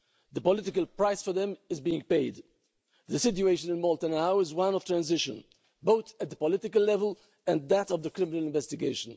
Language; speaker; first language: English; non-native, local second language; Maltese